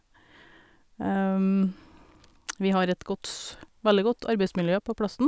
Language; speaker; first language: Norwegian; native; Norwegian